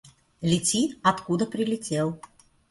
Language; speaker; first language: Russian; native; Russian